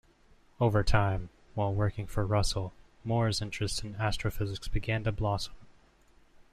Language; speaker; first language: English; native; English